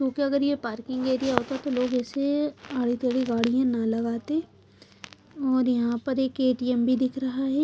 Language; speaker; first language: Hindi; non-native, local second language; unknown